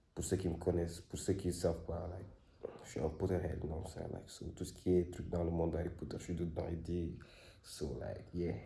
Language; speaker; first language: French; non-native, local second language; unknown